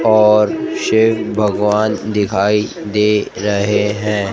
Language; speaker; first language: Hindi; native; Hindi